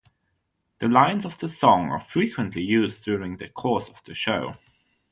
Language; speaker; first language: English; non-native, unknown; German